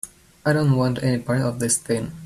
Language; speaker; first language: English; native; English